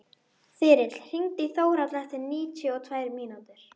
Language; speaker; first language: Icelandic; native; Icelandic